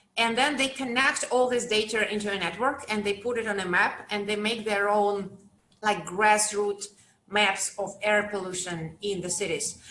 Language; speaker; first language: English; non-native, fluent; Russian